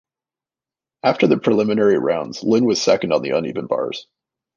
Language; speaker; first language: English; native; English